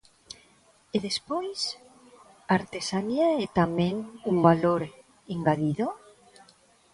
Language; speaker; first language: Galician; non-native, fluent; Spanish